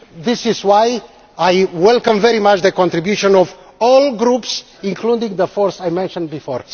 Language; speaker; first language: English; non-native, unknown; Romanian